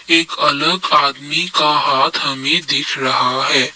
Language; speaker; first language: Hindi; non-native, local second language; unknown